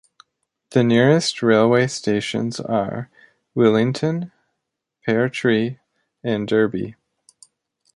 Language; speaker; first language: English; native; English